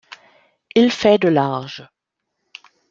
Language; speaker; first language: French; non-native, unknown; German